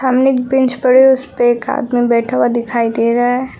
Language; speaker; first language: Hindi; native; Hindi